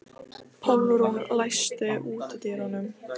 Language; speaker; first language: Icelandic; non-native, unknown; Lithuanian